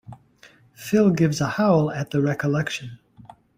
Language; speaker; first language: English; native; English